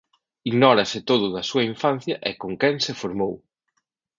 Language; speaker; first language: Galician; native; Galician